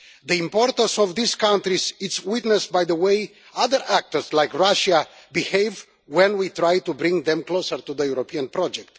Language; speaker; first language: English; non-native, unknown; Romanian